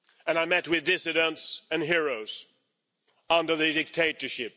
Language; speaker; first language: English; non-native, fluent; Swedish